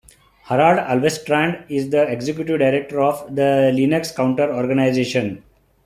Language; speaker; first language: English; non-native, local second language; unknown